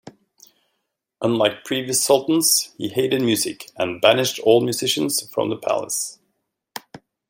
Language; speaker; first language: English; native; English